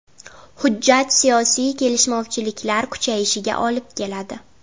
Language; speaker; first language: Uzbek; native; Uzbek